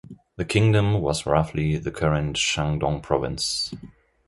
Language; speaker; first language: English; non-native, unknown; German